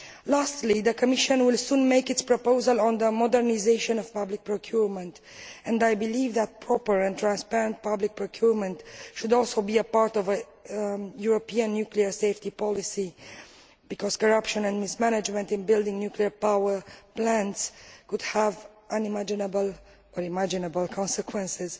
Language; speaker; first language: English; non-native, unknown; Romanian